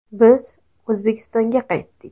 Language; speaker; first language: Uzbek; native; Uzbek